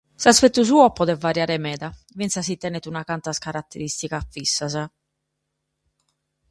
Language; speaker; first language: Sardinian; native; Sardinian